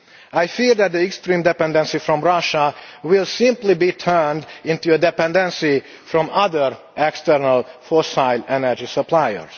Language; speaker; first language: English; non-native, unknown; Hungarian